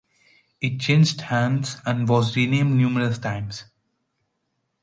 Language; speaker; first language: English; non-native, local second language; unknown